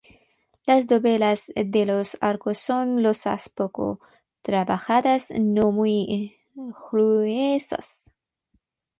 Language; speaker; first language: Spanish; non-native, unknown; Bangla